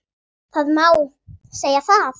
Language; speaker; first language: Icelandic; native; Icelandic